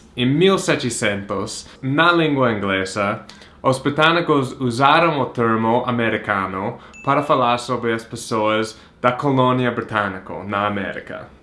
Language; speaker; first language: Portuguese; non-native, fluent; English